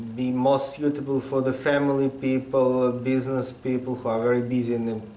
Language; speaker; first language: English; non-native, fluent; Russian